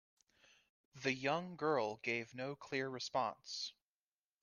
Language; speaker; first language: English; native; English